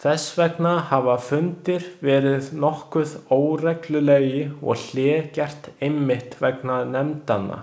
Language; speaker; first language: Icelandic; non-native, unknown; Chinese